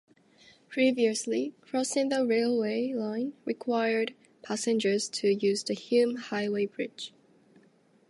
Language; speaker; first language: English; non-native, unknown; Japanese